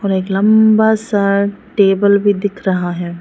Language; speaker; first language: Hindi; non-native, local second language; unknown